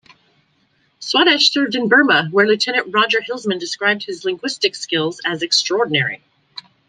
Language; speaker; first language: English; native; English